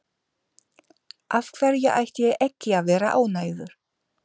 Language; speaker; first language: Icelandic; non-native, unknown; German